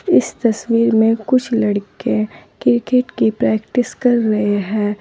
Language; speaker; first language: Hindi; native; Hindi